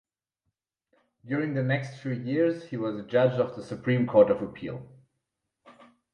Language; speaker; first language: English; non-native, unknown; German